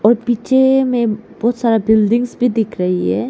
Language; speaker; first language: Hindi; non-native, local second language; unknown